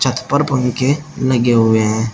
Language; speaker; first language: Hindi; native; Hindi